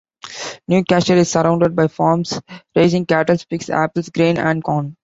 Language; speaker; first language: English; non-native, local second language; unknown